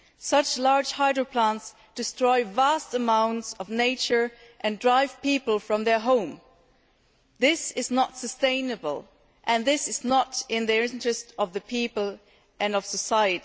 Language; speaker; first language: English; non-native, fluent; German